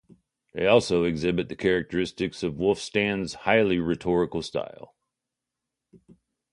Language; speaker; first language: English; native; English